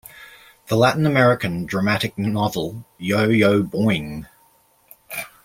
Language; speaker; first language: English; native; English